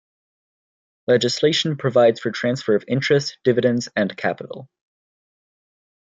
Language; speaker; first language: English; native; English